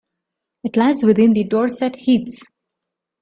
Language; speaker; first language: English; non-native, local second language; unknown